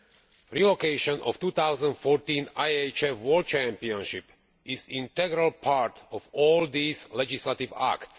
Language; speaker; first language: English; non-native, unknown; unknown